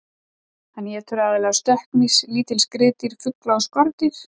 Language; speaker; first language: Icelandic; native; Icelandic